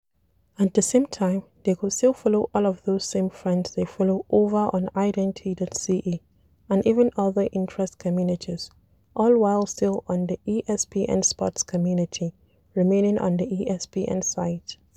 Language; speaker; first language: English; non-native, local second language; Hausa